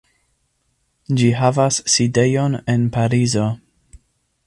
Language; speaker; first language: Esperanto; non-native, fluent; English